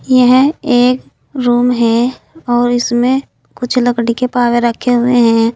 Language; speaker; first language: Hindi; native; Hindi